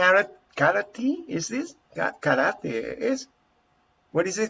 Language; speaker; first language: English; non-native, fluent; Spanish